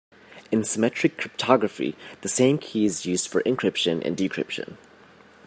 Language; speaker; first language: English; native; English